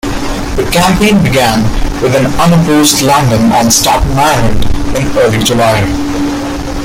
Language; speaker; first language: English; non-native, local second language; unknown